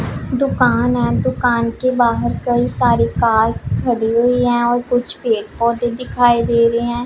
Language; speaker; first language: Hindi; non-native, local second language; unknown